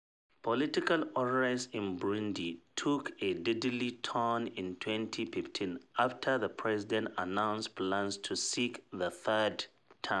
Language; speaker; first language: English; non-native, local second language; Hausa